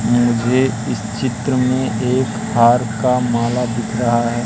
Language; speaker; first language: Hindi; native; Hindi